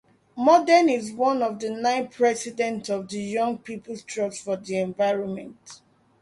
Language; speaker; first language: English; non-native, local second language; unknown